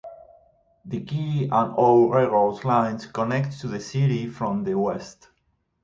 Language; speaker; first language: English; native; English